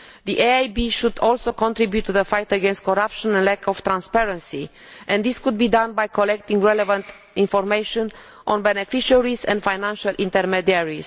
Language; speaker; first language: English; non-native, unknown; Romanian